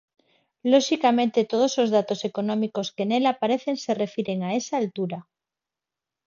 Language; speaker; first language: Galician; non-native, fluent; Spanish